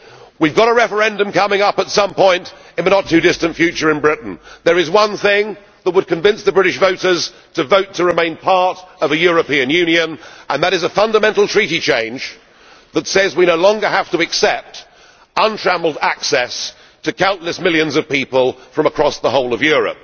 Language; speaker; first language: English; native; English